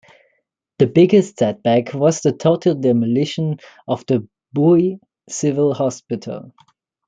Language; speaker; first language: English; non-native, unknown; German